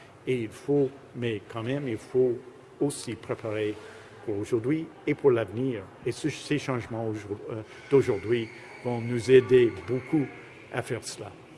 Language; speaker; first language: French; non-native, fluent; English